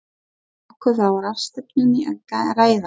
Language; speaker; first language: Icelandic; non-native, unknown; Polish